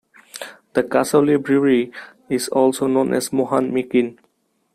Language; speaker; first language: English; non-native, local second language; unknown